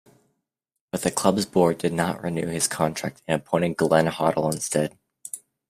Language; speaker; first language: English; native; English